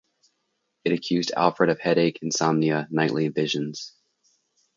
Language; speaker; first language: English; native; English